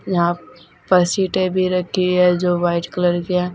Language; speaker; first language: Hindi; native; Hindi